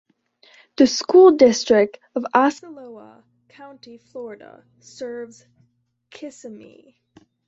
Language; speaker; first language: English; native; English